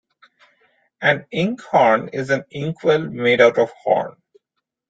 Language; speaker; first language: English; non-native, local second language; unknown